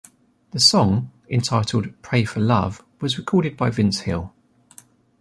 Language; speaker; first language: English; native; English